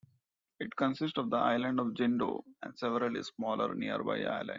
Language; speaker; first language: English; non-native, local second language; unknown